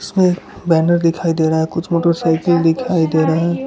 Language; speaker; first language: Hindi; non-native, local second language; Gujarati